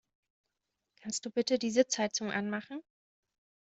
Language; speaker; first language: German; native; German